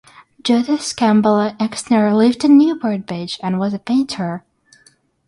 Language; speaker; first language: English; non-native, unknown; Russian